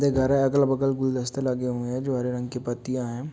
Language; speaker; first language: Hindi; non-native, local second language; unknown